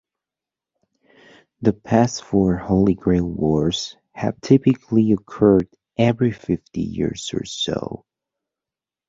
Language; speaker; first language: English; non-native, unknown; Spanish